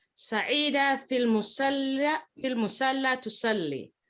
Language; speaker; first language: Arabic; non-native, learner; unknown